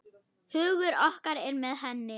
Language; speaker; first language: Icelandic; non-native, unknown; German